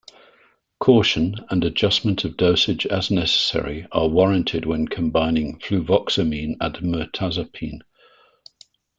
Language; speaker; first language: English; native; English